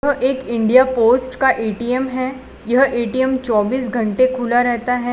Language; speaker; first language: Hindi; non-native, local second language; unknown